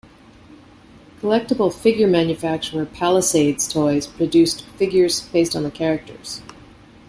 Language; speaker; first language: English; native; English